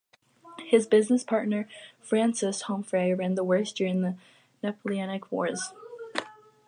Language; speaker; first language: English; native; English